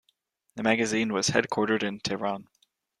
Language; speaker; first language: English; native; English